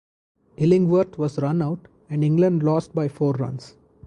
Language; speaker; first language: English; non-native, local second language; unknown